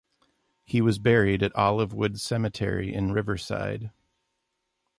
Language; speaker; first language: English; native; English